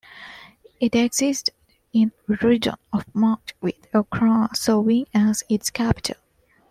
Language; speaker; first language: English; non-native, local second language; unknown